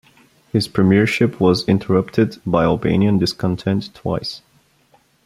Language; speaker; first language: English; non-native, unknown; Bulgarian